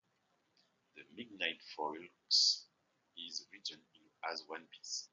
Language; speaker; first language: English; non-native, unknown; French